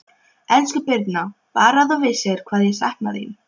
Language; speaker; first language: Icelandic; non-native, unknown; Polish